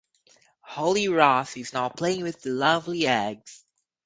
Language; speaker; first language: English; native; English